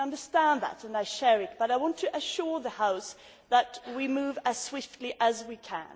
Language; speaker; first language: English; non-native, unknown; Swedish